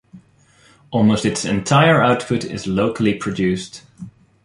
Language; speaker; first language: English; non-native, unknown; Dutch